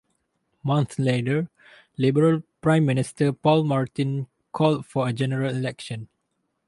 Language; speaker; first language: English; non-native, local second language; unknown